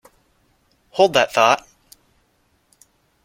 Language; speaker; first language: English; native; English